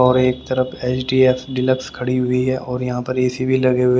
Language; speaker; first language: Hindi; native; Hindi